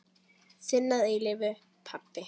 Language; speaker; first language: Icelandic; native; Icelandic